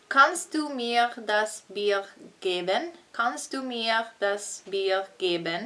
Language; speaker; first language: German; non-native, learner; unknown